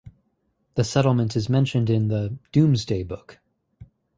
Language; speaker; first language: English; native; English